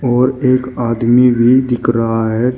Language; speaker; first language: Hindi; native; Hindi